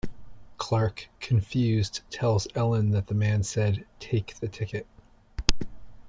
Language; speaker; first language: English; native; English